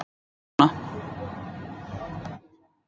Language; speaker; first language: Icelandic; native; Icelandic